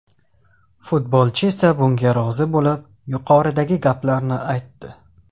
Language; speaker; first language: Uzbek; non-native, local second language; Tajik